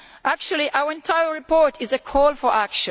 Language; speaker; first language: English; non-native, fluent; Italian